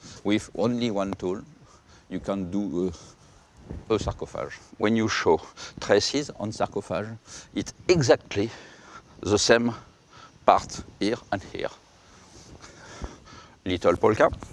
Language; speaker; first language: English; non-native, learner; French